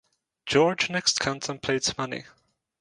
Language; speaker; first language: English; non-native, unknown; Czech